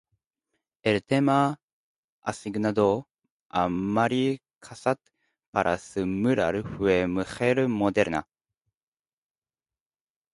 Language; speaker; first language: Spanish; non-native, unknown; Japanese